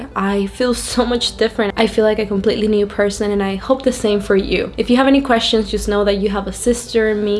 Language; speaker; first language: English; non-native, fluent; Spanish